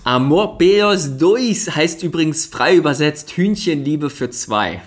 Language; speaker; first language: German; native; German